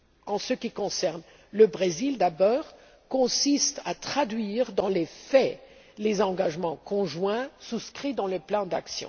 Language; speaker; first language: French; non-native, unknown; German